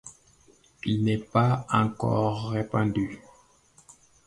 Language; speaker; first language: French; non-native, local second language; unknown